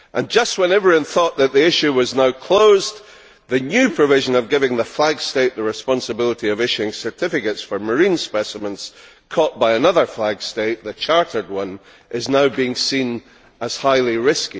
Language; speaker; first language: English; native; English